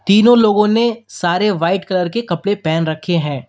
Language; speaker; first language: Hindi; native; Hindi